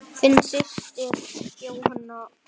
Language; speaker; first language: Icelandic; non-native, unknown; Vietnamese